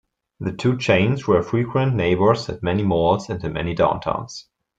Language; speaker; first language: English; non-native, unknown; German